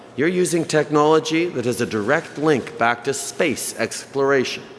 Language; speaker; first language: English; native; English